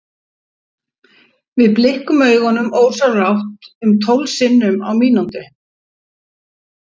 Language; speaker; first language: Icelandic; native; Icelandic